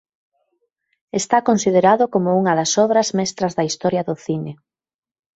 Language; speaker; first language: Galician; native; Galician